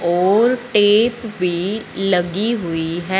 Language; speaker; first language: Hindi; non-native, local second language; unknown